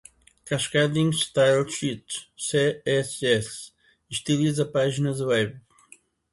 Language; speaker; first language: Portuguese; native; Portuguese